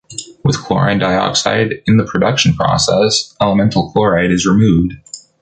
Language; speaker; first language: English; native; English